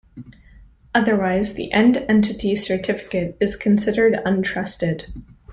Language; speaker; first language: English; native; English